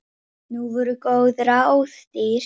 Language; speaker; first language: Icelandic; native; Icelandic